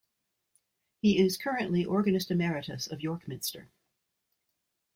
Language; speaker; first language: English; native; English